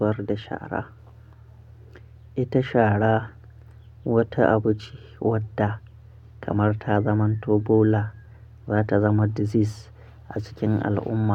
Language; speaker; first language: Hausa; non-native, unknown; Akan